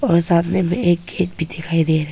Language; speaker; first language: Hindi; early bilingual, other home language; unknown